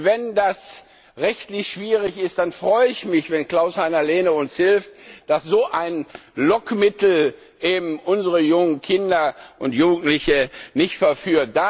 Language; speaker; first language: German; non-native, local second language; Luxembourgish